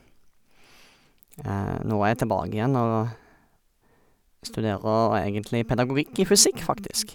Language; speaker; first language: Norwegian; native; Norwegian